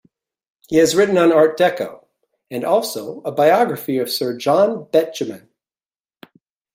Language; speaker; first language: English; native; English